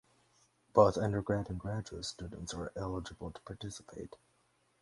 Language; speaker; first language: English; native; English